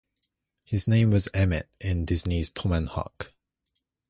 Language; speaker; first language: English; native; English